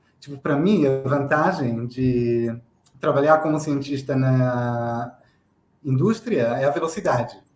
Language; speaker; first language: Portuguese; non-native, fluent; Hebrew